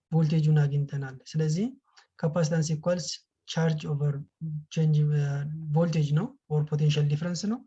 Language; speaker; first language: English; non-native, local second language; Amharic